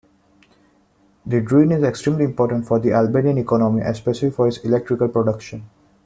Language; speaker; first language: English; non-native, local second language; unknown